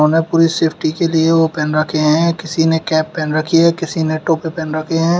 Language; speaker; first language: Hindi; native; Hindi